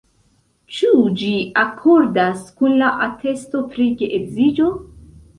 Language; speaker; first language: Esperanto; non-native, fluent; Central Kurdish